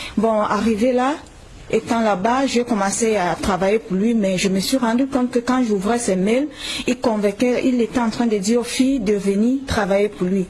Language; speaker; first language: French; non-native, local second language; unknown